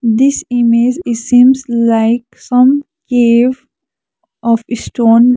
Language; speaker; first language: English; non-native, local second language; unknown